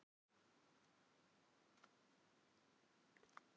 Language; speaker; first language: Icelandic; non-native, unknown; Filipino